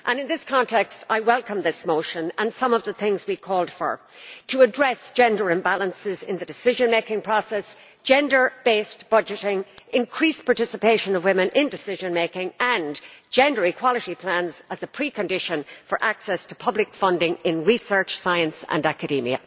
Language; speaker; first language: English; native; English